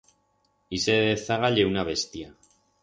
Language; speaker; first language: Aragonese; non-native, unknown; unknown